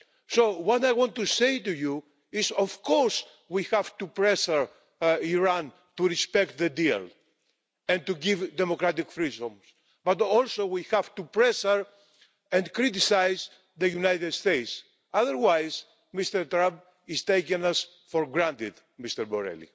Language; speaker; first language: English; non-native, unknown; Greek